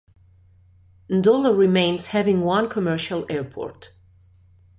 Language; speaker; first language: English; non-native, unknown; Catalan